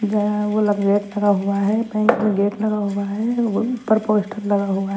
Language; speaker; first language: Hindi; non-native, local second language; Punjabi